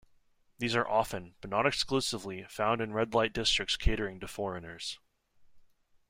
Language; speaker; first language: English; native; English